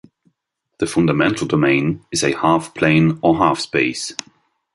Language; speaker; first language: English; non-native, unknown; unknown